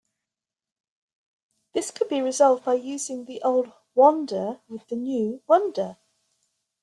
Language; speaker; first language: English; native; English